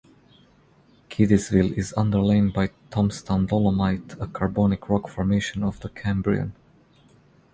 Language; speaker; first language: English; non-native, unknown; Croatian